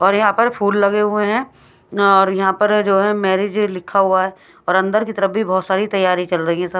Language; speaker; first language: Hindi; non-native, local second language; Punjabi